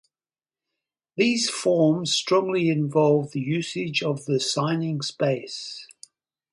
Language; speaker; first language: English; native; English